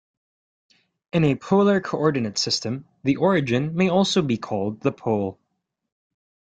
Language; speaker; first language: English; non-native, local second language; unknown